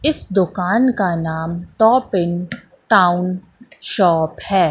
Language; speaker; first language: Hindi; native; Hindi